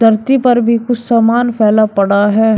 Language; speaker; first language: Hindi; native; Hindi